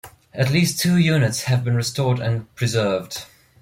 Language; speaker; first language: English; non-native, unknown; German